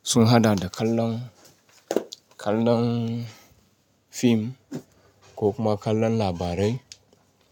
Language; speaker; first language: Hausa; non-native, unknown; Yoruba